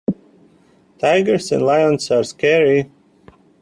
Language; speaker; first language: English; native; English